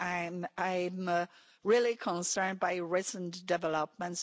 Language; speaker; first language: English; non-native, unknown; Polish